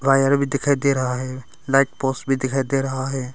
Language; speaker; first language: Hindi; non-native, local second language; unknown